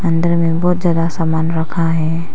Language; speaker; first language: Hindi; non-native, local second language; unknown